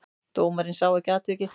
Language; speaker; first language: Icelandic; native; Icelandic